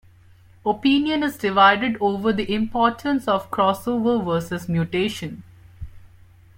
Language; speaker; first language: English; non-native, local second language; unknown